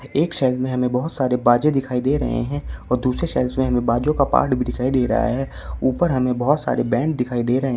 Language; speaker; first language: Hindi; native; Hindi